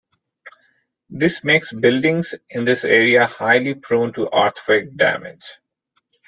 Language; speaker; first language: English; non-native, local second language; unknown